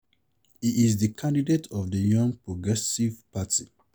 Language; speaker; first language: English; non-native, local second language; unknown